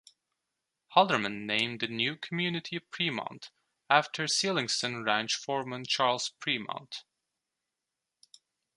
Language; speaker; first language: English; non-native, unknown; Turkish